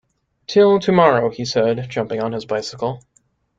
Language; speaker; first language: English; native; English